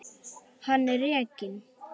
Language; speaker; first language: Icelandic; native; Icelandic